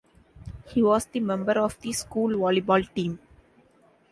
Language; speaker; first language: English; non-native, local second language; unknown